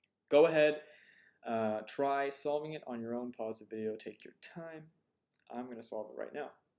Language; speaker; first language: English; native; English